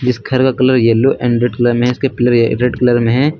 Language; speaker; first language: Hindi; native; Hindi